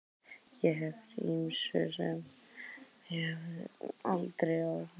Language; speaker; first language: Icelandic; native; Icelandic